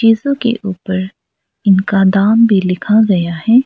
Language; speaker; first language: Hindi; non-native, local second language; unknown